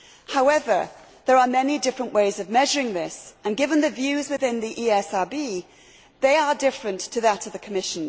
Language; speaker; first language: English; native; English